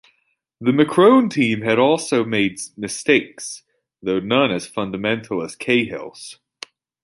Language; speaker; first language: English; native; English